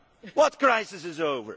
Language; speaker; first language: English; non-native, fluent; Dutch